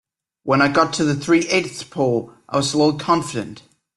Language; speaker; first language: English; native; English